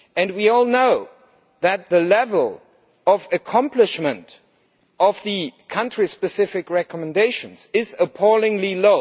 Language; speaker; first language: English; non-native, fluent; German